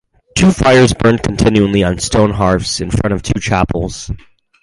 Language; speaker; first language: English; native; English